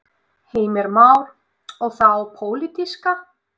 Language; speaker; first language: Icelandic; non-native, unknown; Russian